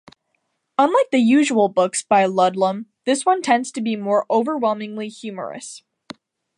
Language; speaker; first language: English; native; English